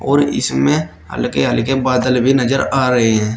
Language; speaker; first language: Hindi; native; Hindi